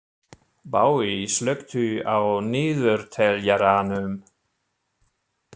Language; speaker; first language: Icelandic; non-native, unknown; German